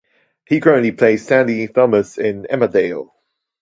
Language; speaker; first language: English; non-native, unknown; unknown